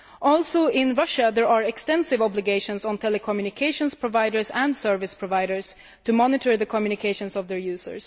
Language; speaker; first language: English; non-native, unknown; Swedish